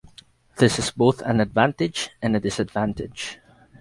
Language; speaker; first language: English; non-native, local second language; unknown